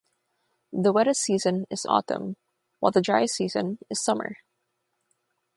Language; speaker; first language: English; non-native, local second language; Filipino